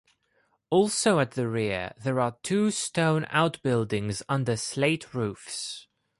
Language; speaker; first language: English; non-native, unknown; Greek